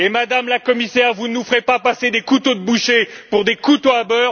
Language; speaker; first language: French; native; French